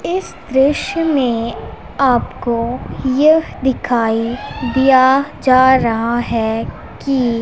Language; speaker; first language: Hindi; non-native, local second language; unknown